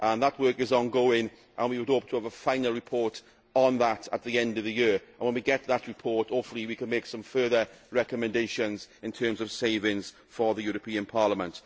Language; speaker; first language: English; native; English